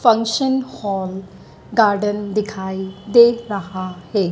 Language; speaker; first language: Hindi; native; Hindi